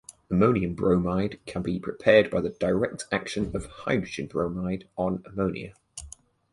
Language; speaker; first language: English; native; English